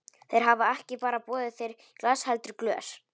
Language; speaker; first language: Icelandic; non-native, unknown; Polish